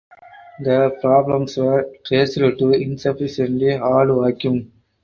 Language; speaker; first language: English; non-native, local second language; Tamil